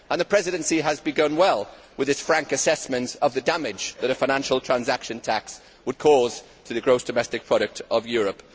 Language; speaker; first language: English; native; English